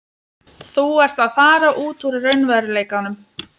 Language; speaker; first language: Icelandic; non-native, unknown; Lithuanian